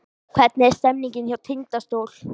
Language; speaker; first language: Icelandic; native; Icelandic